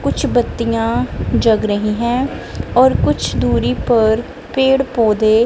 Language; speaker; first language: Hindi; non-native, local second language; Punjabi